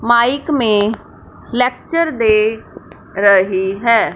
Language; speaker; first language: Hindi; non-native, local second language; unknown